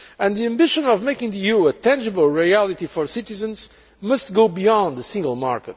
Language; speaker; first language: English; non-native, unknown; Portuguese